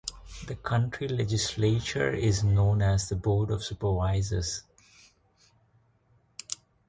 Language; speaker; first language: English; non-native, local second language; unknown